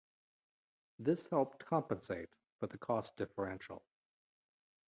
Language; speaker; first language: English; native; English